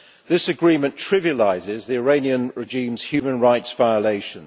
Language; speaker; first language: English; native; English